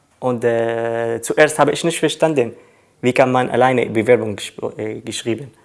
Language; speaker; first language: German; non-native, learner; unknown